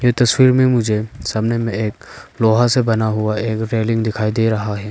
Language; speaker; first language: Hindi; non-native, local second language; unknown